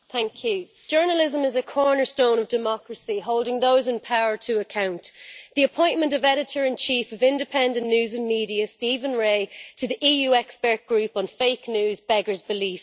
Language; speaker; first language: English; native; English